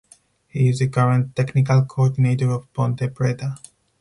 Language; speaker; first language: English; non-native, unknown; Spanish